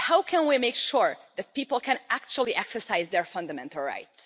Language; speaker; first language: English; non-native, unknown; Hungarian